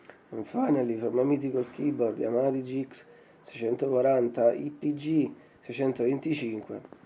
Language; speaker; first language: English; non-native, fluent; Italian